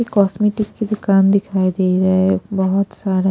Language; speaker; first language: Hindi; non-native, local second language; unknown